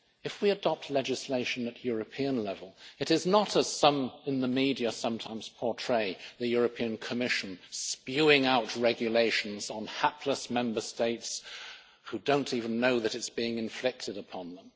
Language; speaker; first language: English; native; English